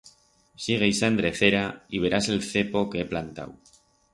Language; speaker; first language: Aragonese; non-native, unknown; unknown